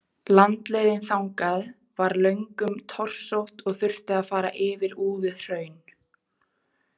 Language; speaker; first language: Icelandic; native; Icelandic